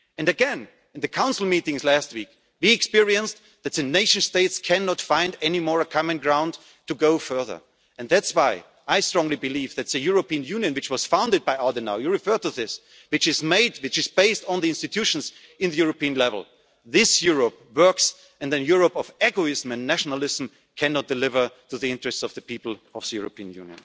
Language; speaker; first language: English; non-native, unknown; German